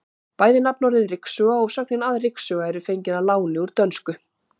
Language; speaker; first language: Icelandic; native; Icelandic